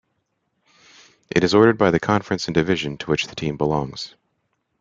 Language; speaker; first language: English; native; English